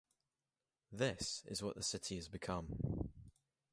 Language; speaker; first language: English; native; English